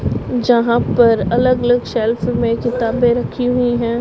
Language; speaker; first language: Hindi; non-native, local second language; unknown